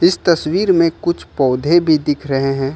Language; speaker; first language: Hindi; native; Hindi